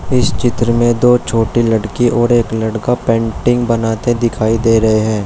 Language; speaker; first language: Hindi; native; Hindi